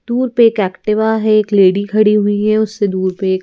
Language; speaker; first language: Hindi; native; Hindi